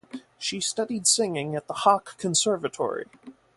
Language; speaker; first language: English; native; English